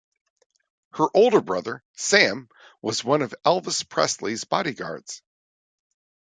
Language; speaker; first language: English; native; English